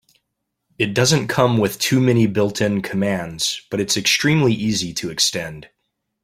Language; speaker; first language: English; native; English